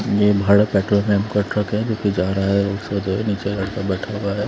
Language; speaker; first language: Hindi; non-native, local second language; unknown